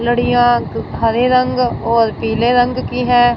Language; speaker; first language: Hindi; non-native, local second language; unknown